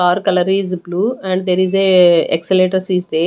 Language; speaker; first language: English; non-native, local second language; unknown